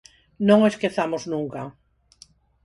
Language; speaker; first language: Galician; non-native, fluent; Spanish